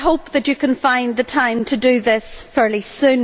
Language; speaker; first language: English; native; English